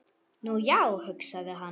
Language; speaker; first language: Icelandic; non-native, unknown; German